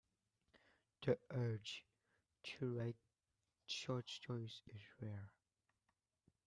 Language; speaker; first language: English; native; English